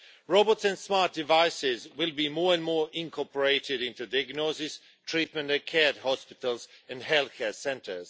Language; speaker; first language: English; non-native, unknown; Swedish